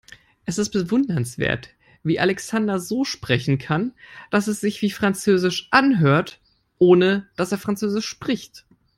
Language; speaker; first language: English; non-native, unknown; German